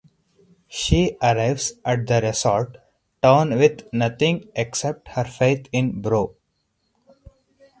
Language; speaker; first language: English; non-native, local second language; Hindi